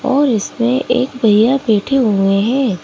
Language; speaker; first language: Hindi; native; Hindi